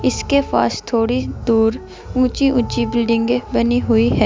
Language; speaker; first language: Hindi; native; Hindi